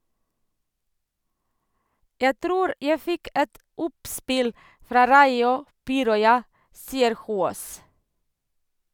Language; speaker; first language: Norwegian; non-native, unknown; Serbian